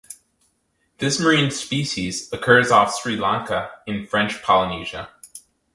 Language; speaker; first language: English; native; English